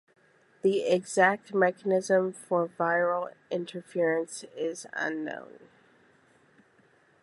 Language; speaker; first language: English; native; English